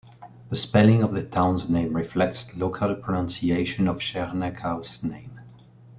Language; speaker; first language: English; non-native, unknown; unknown